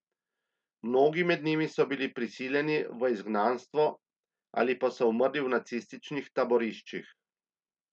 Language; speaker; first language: Slovenian; native; Slovenian